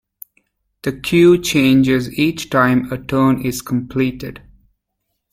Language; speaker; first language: English; native; English